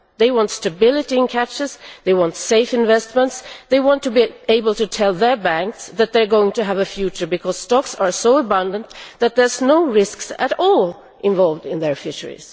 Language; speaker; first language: English; non-native, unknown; Swedish